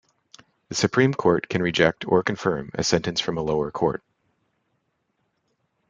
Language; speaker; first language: English; native; English